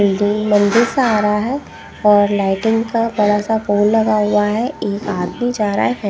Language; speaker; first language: Hindi; non-native, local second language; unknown